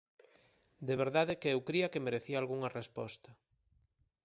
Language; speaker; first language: Galician; native; Galician